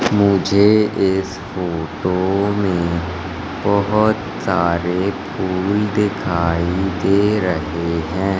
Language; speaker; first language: Hindi; native; Hindi